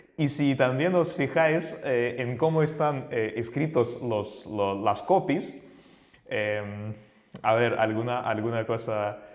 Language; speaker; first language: Spanish; non-native, fluent; Russian